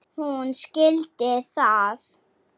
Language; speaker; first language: Icelandic; non-native, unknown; Slovak